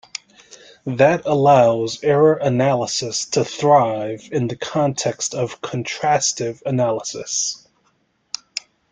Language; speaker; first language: English; native; English